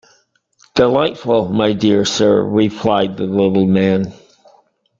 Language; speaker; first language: English; native; English